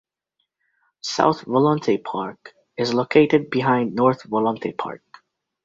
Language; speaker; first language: English; native; English